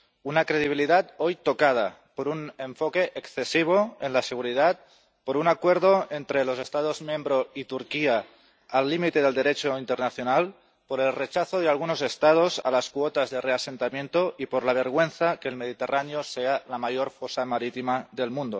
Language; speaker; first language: Spanish; non-native, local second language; Catalan